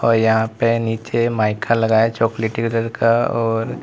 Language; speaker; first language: Hindi; native; Hindi